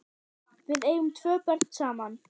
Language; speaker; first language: Icelandic; non-native, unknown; German